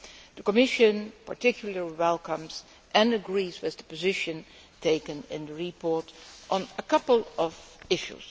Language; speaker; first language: English; non-native, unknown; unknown